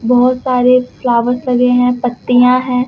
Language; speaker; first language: Hindi; native; Hindi